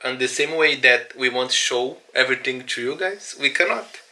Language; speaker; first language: English; non-native, learner; Portuguese